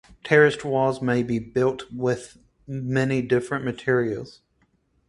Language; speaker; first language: English; native; English